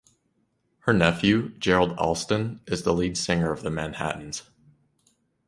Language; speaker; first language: English; native; English